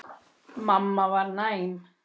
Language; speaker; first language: Icelandic; native; Icelandic